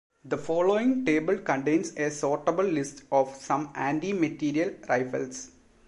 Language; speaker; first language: English; non-native, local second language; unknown